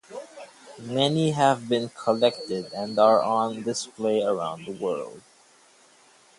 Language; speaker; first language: English; native; English